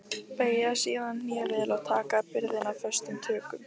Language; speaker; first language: Icelandic; non-native, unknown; Lithuanian